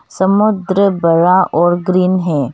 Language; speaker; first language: Hindi; non-native, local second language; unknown